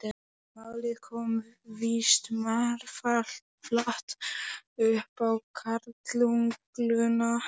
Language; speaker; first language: Icelandic; non-native, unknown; Polish